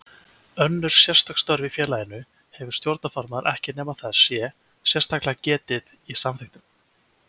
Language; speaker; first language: Icelandic; native; Icelandic